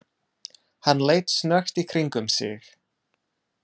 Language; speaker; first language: Icelandic; non-native, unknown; English